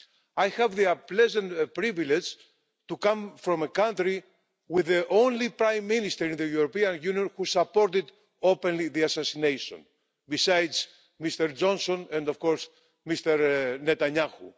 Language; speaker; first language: English; non-native, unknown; Greek